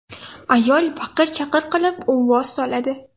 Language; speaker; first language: Uzbek; non-native, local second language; Russian